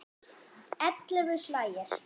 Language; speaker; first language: Icelandic; non-native, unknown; German